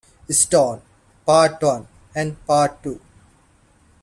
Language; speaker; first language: English; non-native, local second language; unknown